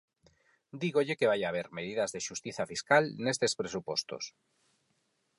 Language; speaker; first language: Galician; non-native, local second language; Spanish